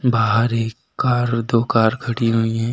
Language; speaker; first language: Hindi; native; Hindi